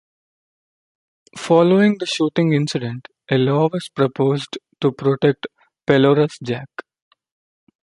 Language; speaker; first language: English; non-native, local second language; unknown